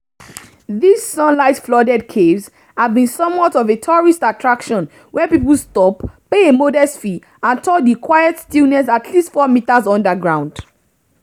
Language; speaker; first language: English; non-native, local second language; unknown